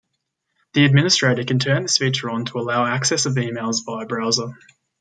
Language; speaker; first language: English; native; English